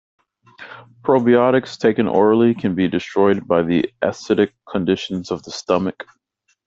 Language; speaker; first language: English; native; English